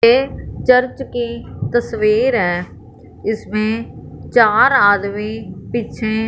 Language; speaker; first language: Hindi; non-native, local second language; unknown